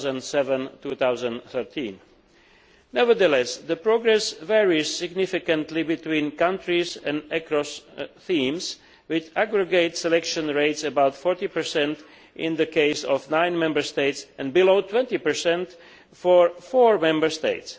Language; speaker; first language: English; non-native, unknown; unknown